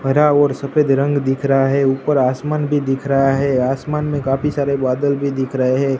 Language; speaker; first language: Hindi; non-native, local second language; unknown